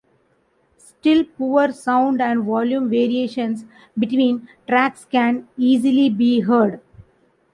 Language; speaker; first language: English; non-native, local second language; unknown